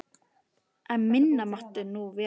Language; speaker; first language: Icelandic; native; Icelandic